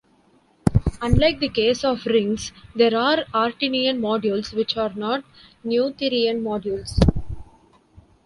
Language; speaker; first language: English; non-native, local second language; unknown